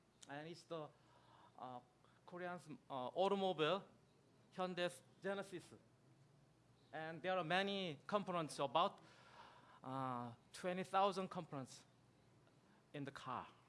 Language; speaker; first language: English; non-native, fluent; Korean